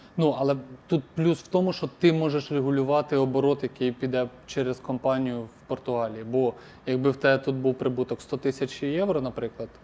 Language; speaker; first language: Ukrainian; native; Ukrainian